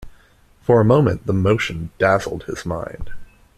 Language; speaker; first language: English; native; English